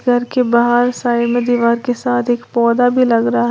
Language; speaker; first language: Hindi; native; Hindi